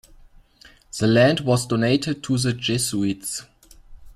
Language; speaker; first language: English; non-native, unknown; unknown